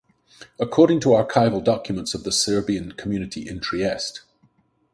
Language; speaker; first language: English; native; English